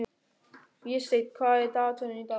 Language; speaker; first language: Icelandic; non-native, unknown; German